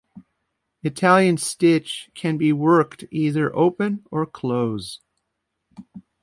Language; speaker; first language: English; native; English